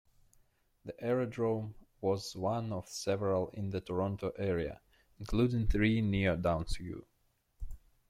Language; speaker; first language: English; non-native, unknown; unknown